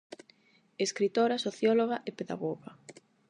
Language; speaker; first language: Galician; non-native, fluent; Spanish